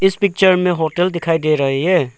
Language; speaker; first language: Hindi; non-native, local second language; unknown